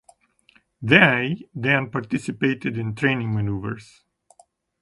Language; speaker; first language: English; non-native, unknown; Romanian